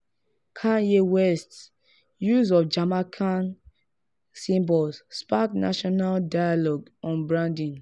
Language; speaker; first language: English; non-native, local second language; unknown